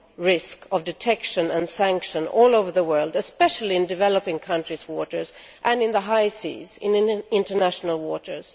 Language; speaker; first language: English; non-native, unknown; Swedish